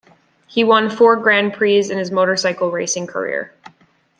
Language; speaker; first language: English; native; English